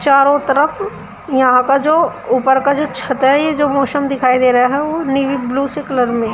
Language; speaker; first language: Hindi; native; Hindi